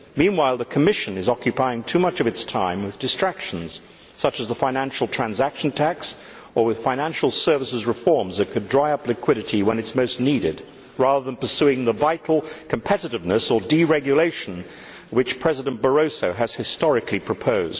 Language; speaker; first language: English; native; English